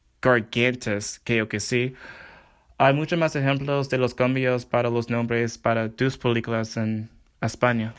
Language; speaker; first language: Spanish; non-native, learner; English